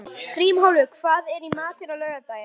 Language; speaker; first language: Icelandic; native; Icelandic